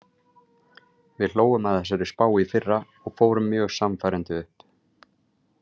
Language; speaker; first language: Icelandic; native; Icelandic